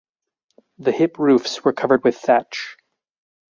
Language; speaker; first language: English; native; English